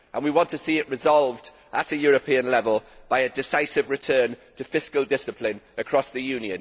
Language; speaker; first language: English; native; English